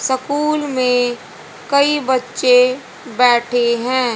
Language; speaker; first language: Hindi; native; Hindi